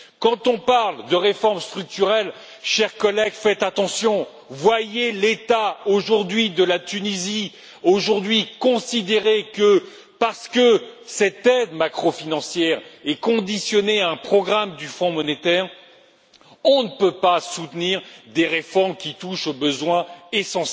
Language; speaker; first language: French; native; French